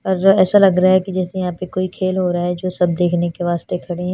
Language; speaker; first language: Hindi; non-native, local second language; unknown